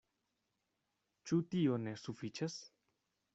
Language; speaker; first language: Esperanto; non-native, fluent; Spanish